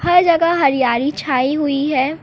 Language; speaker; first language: Hindi; native; Hindi